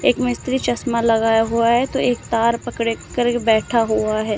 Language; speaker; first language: Hindi; native; Hindi